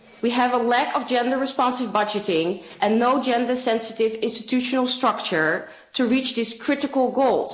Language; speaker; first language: English; non-native, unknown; Dutch